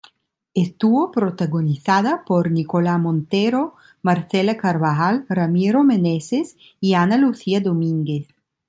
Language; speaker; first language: Spanish; non-native, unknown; Italian